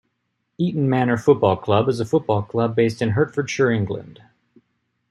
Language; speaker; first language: English; native; English